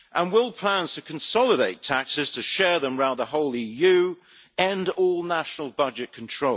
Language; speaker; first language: English; native; English